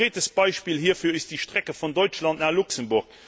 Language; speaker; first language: German; non-native, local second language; Luxembourgish